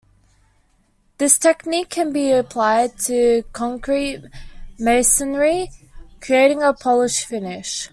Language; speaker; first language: English; native; English